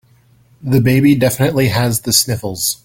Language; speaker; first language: English; native; English